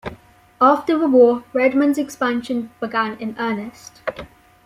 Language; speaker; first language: English; native; English